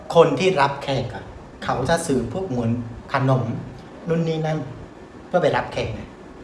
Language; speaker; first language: Thai; non-native, fluent; Vietnamese